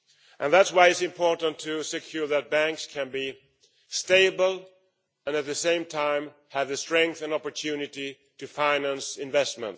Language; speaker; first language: English; non-native, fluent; Swedish